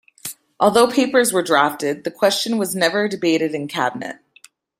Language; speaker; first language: English; native; English